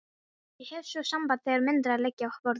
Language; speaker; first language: Icelandic; non-native, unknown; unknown